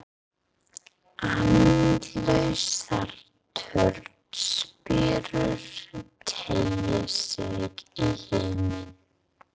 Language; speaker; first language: Icelandic; non-native, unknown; English